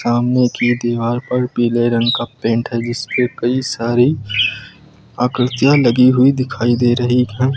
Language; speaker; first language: Hindi; native; Hindi